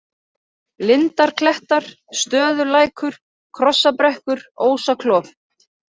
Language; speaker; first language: Icelandic; native; Icelandic